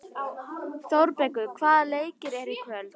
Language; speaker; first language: Icelandic; native; Icelandic